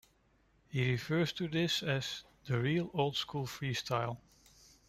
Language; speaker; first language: English; non-native, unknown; Dutch